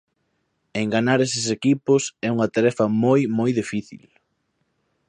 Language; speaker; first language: Galician; native; Galician